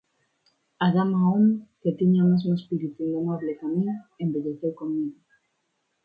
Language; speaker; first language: Galician; non-native, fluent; Spanish